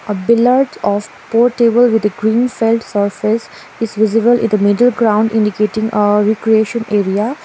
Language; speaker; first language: English; non-native, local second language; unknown